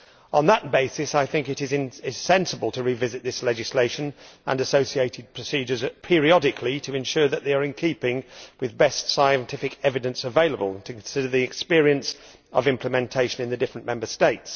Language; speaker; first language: English; native; English